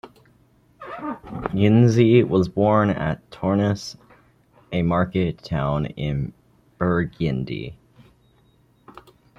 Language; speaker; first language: English; native; English